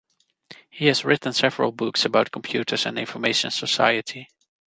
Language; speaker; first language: English; non-native, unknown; Dutch